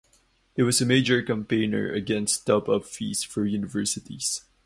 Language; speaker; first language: English; non-native, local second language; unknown